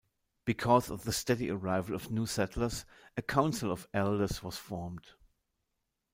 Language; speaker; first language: English; non-native, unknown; German